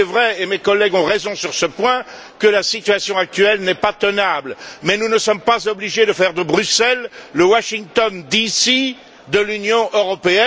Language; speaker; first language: French; native; French